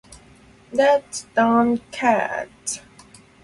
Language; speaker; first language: English; non-native, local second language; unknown